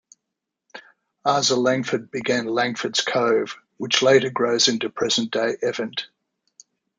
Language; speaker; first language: English; native; English